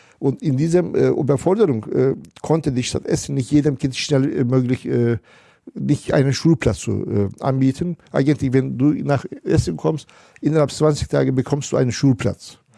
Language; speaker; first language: German; non-native, fluent; Turkish